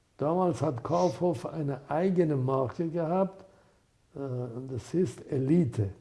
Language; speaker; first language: German; non-native, fluent; Persian